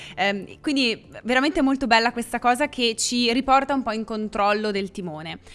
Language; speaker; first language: Italian; native; Italian